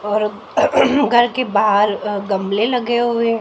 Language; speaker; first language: Hindi; native; Hindi